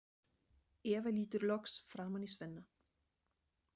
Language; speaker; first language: Icelandic; non-native, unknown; German